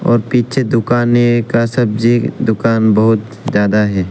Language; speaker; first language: Hindi; non-native, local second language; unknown